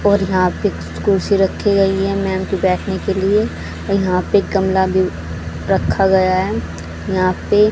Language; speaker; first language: Hindi; native; Hindi